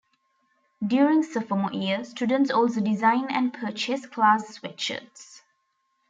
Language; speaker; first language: English; non-native, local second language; Tamil